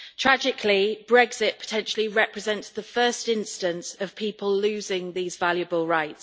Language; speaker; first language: English; native; English